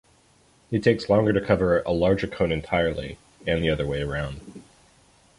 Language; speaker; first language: English; native; English